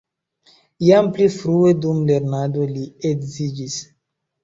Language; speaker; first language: Esperanto; non-native, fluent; Chinese